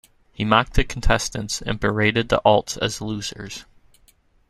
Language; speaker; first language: English; native; English